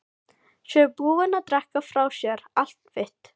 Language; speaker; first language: Icelandic; non-native, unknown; Filipino